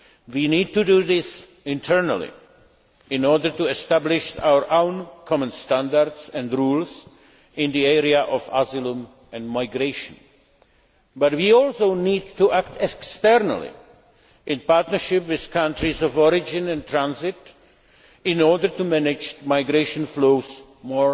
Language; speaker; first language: English; non-native, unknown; Czech